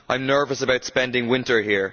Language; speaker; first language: English; native; English